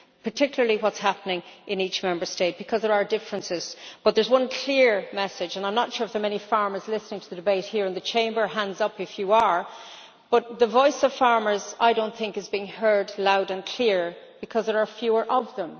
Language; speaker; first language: English; native; English